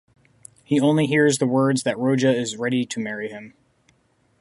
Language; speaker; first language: English; native; English